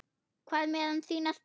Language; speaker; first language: Icelandic; non-native, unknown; German